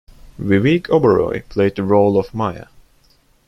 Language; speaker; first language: English; non-native, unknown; Turkish